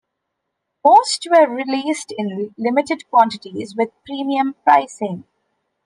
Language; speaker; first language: English; non-native, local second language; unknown